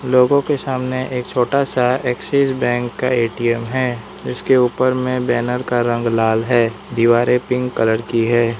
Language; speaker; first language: Hindi; non-native, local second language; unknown